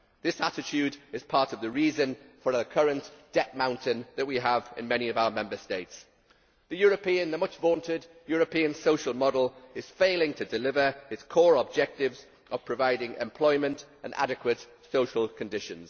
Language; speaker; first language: English; native; English